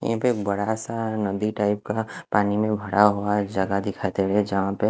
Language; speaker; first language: Hindi; non-native, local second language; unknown